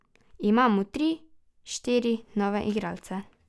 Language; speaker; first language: Slovenian; native; Slovenian